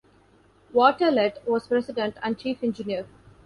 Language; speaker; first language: English; non-native, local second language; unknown